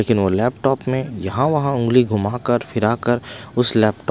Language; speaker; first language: Hindi; non-native, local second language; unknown